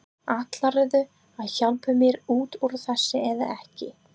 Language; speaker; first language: Icelandic; non-native, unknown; English